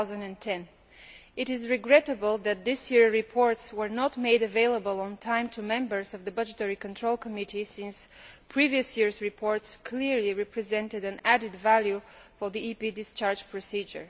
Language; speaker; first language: English; non-native, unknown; Bulgarian